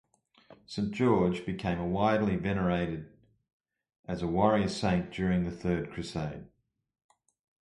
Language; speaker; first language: English; native; English